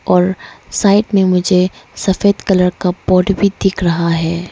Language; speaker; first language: Hindi; non-native, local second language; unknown